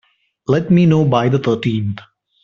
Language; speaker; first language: English; non-native, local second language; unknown